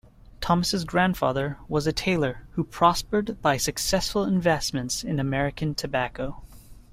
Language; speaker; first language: English; native; English